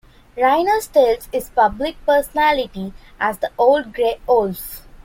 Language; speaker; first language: English; non-native, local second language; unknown